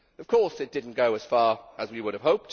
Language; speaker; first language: English; native; English